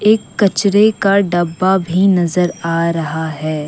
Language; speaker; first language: Hindi; non-native, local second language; Assamese